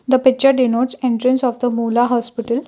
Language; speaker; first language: English; non-native, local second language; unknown